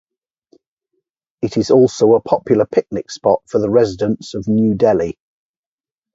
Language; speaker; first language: English; native; English